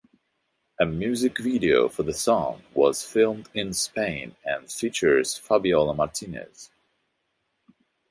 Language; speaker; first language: English; non-native, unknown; Russian